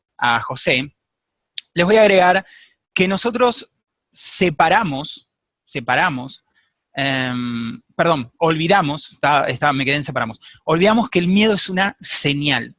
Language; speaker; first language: Spanish; native; Spanish